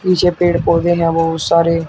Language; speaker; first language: Hindi; native; Hindi